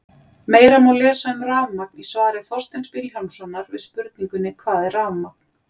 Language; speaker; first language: Icelandic; native; Icelandic